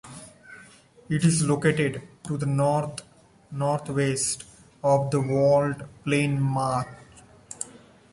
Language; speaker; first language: English; non-native, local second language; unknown